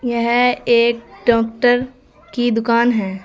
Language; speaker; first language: Hindi; native; Hindi